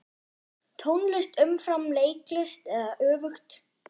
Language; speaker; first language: Icelandic; non-native, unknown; German